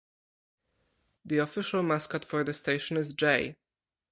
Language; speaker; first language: English; non-native, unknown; Polish